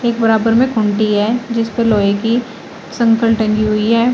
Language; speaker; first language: Hindi; native; Hindi